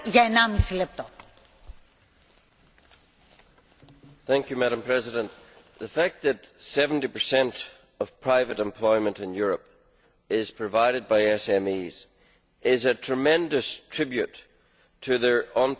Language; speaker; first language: English; native; English